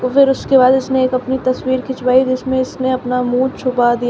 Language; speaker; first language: Hindi; native; Hindi